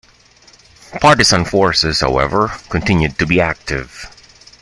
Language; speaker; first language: English; non-native, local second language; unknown